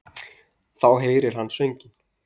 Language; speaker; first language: Icelandic; native; Icelandic